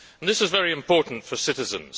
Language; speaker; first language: English; native; English